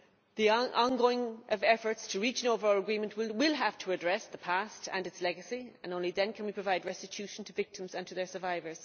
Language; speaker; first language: English; native; English